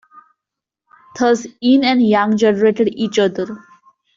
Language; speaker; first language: English; non-native, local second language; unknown